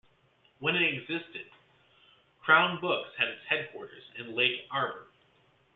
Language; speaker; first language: English; native; English